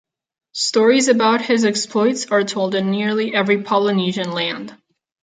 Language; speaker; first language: English; non-native, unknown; Catalan